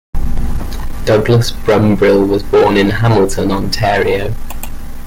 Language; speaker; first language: English; native; English